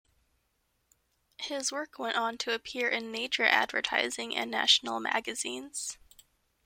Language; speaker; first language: English; native; English